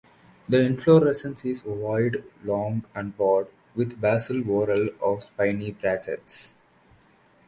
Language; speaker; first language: English; non-native, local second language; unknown